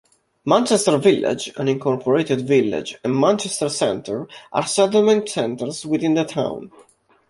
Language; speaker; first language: English; non-native, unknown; Italian